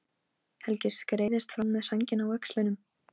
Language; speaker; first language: Icelandic; non-native, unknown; Polish